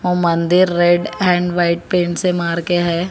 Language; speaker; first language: Hindi; non-native, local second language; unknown